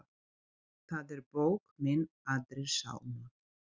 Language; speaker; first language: Icelandic; non-native, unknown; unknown